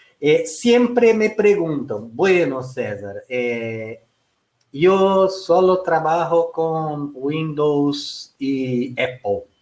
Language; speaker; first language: Spanish; non-native, related language; Portuguese